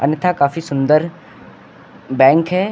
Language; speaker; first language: Hindi; native; Hindi